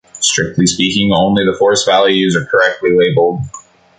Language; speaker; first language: English; native; English